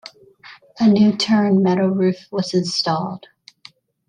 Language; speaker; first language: English; native; English